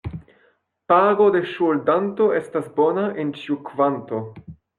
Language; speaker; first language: Esperanto; non-native, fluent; French